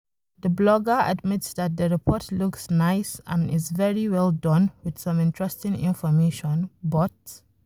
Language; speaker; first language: English; non-native, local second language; Hausa